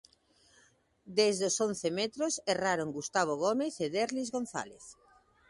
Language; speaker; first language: Galician; native; Galician